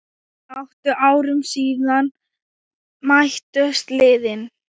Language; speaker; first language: Icelandic; non-native, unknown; Thai